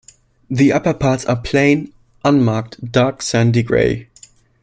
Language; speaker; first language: English; non-native, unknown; German